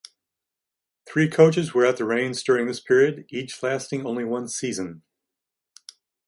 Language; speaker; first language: English; native; English